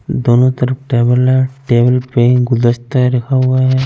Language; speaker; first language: Hindi; non-native, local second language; Punjabi